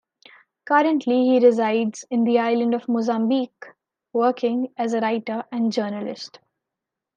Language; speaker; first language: English; non-native, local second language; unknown